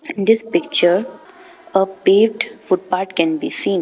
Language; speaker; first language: English; non-native, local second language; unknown